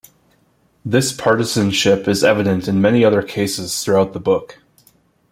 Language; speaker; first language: English; native; English